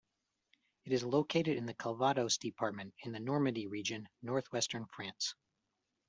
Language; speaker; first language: English; native; English